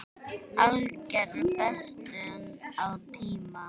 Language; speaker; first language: Icelandic; native; Icelandic